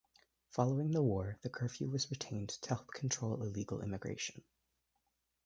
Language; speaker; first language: English; native; English